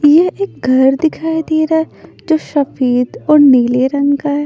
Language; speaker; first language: Hindi; non-native, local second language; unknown